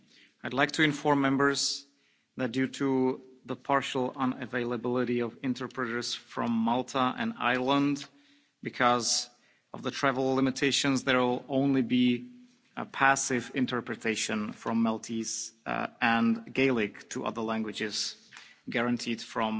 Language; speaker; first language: English; non-native, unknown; Czech